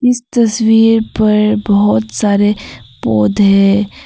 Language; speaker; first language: Hindi; non-native, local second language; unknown